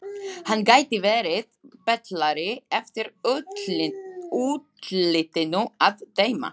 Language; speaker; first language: Icelandic; non-native, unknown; Slovak